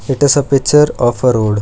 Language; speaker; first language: English; non-native, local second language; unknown